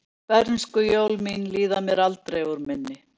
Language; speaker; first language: Icelandic; native; Icelandic